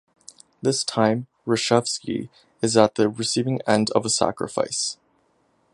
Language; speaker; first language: English; native; English